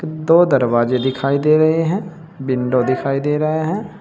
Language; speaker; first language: Hindi; native; Hindi